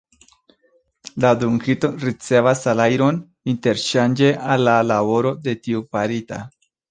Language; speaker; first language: Esperanto; non-native, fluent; Spanish